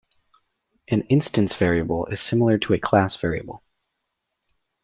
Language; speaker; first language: English; native; English